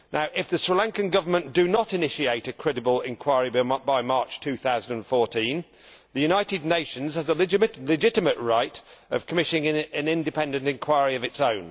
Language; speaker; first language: English; native; English